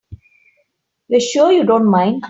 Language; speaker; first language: English; non-native, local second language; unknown